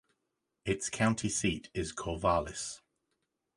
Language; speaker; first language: English; native; English